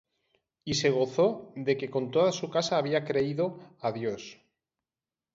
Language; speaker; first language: Spanish; non-native, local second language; Catalan